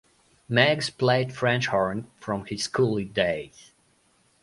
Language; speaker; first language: English; non-native, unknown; Polish